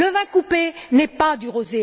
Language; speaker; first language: French; native; French